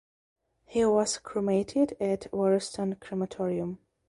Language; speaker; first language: English; non-native, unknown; Belarusian